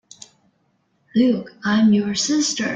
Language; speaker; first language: English; non-native, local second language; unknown